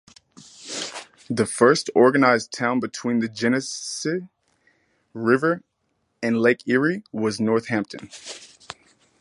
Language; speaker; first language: English; native; English